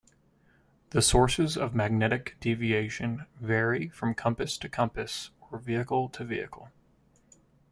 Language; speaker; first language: English; native; English